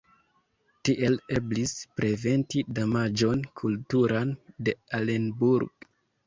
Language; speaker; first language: Esperanto; non-native, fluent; Kinyarwanda